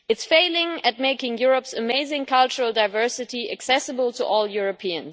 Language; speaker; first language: English; non-native, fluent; German